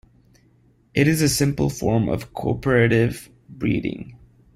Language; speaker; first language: English; non-native, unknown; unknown